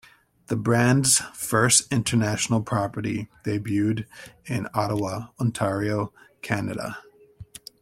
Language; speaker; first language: English; native; English